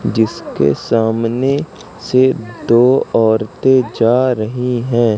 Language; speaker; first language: Hindi; native; Hindi